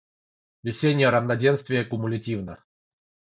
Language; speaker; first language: Russian; non-native, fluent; Georgian